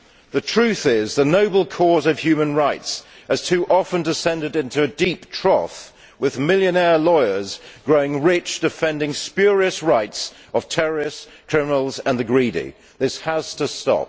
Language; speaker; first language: English; native; English